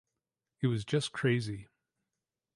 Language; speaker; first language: English; native; English